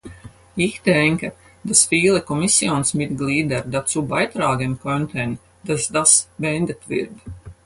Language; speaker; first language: German; non-native, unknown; Latvian